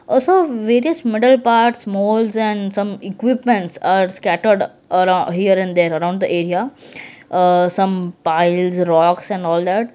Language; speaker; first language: English; non-native, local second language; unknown